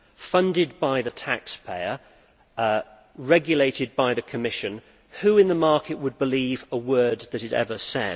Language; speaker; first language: English; native; English